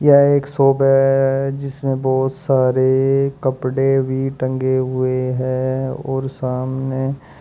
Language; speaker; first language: Hindi; native; Hindi